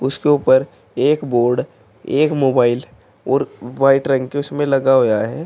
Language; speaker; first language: Hindi; native; Hindi